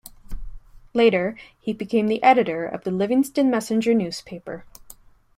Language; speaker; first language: English; native; English